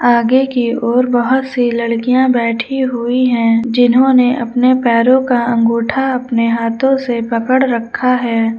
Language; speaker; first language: Hindi; native; Hindi